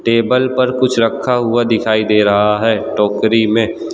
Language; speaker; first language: Hindi; non-native, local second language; Gujarati